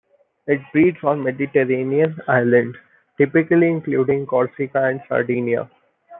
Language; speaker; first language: English; non-native, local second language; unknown